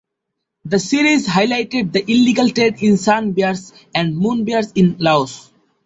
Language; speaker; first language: English; non-native, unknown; Bangla